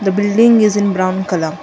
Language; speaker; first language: English; non-native, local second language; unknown